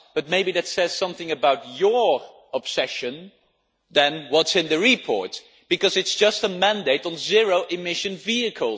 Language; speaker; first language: English; non-native, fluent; Dutch